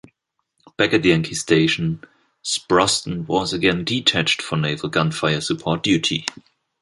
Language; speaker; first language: English; non-native, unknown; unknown